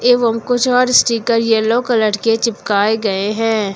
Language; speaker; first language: Hindi; native; Hindi